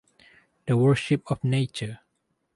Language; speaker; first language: English; non-native, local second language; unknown